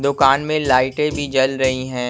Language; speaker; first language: Hindi; non-native, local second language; Punjabi